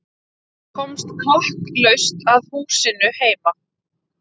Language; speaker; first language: Icelandic; native; Icelandic